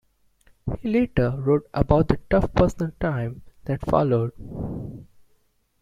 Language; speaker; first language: English; non-native, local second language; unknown